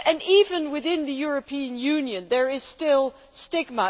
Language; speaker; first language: English; non-native, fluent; Dutch